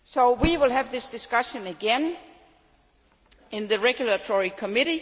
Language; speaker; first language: English; non-native, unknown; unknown